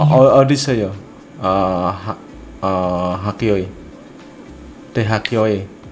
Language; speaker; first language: Korean; non-native, fluent; Indonesian